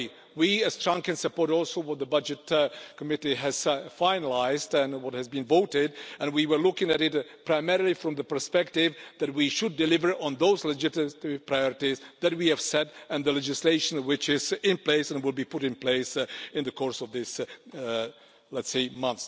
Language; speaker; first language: English; non-native, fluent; Czech